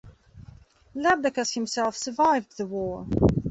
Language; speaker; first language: English; non-native, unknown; Belarusian